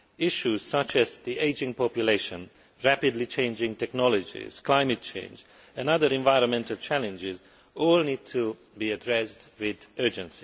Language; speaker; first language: English; non-native, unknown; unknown